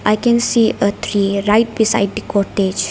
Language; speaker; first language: English; non-native, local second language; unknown